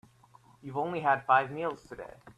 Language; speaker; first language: English; native; English